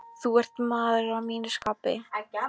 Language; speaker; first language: Icelandic; non-native, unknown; Polish